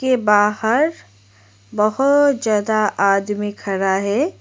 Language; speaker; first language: Hindi; non-native, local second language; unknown